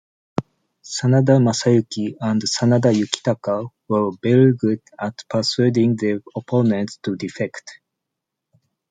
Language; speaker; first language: English; non-native, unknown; Japanese